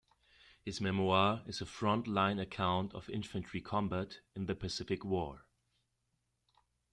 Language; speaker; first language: English; non-native, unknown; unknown